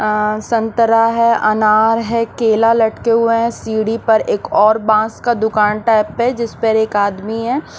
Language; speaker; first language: Hindi; native; Hindi